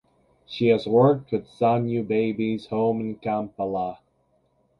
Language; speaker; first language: English; native; English